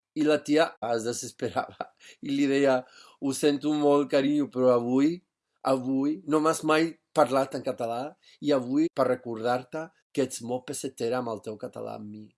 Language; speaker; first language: Catalan; non-native, fluent; English